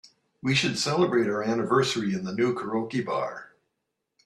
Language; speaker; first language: English; native; English